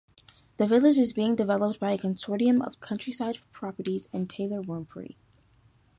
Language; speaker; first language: English; native; English